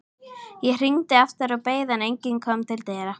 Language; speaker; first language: Icelandic; native; Icelandic